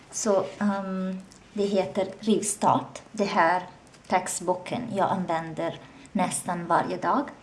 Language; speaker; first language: Swedish; non-native, learner; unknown